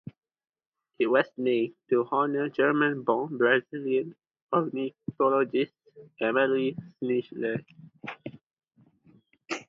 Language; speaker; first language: English; non-native, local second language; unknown